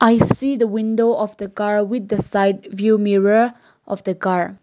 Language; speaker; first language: English; non-native, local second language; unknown